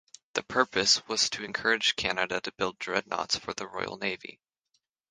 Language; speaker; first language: English; native; English